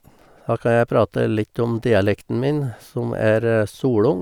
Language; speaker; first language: Norwegian; native; Norwegian